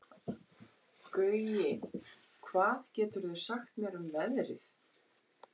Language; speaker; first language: Icelandic; native; Icelandic